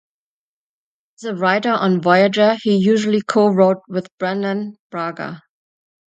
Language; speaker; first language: English; non-native, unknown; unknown